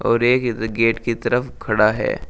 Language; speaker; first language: Hindi; native; Hindi